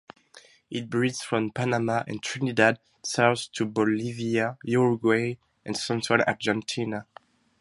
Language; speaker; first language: English; non-native, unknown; French